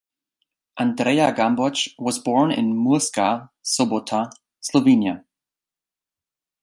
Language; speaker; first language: English; non-native, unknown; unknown